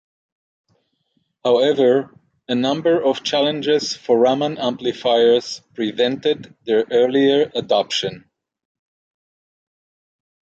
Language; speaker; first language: English; non-native, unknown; Hebrew